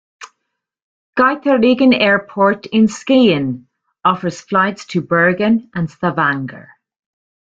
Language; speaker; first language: English; native; English